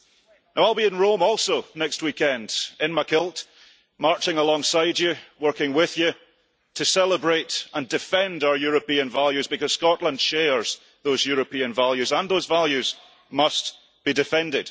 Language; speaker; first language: English; early bilingual, heritage; English